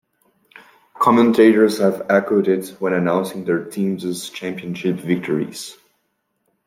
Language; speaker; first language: English; non-native, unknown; French